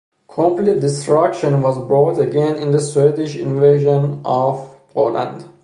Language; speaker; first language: English; non-native, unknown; Persian